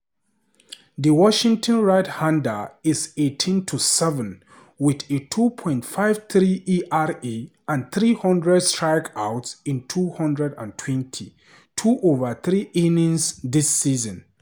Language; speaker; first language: English; non-native, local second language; Hausa